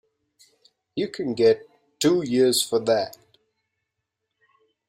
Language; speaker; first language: English; non-native, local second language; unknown